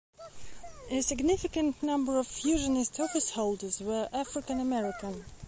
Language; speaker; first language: English; non-native, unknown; Belarusian